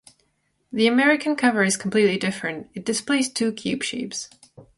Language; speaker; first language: English; non-native, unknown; Czech